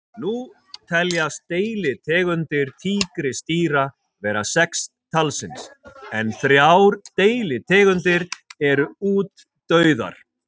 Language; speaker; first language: Icelandic; native; Icelandic